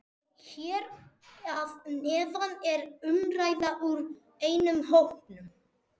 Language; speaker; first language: Icelandic; non-native, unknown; Spanish